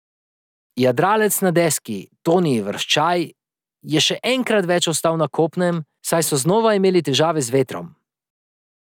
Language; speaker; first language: Slovenian; native; Slovenian